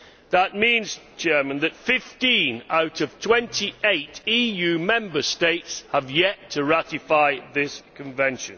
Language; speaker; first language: English; native; English